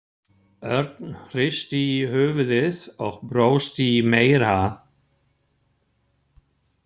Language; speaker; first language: Icelandic; non-native, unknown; German